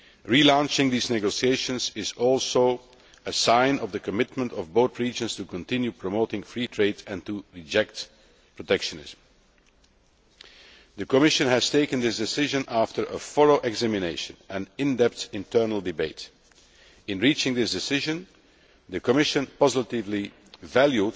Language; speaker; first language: English; non-native, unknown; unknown